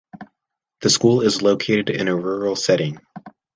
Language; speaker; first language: English; native; English